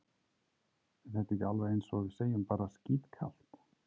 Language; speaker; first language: Icelandic; native; Icelandic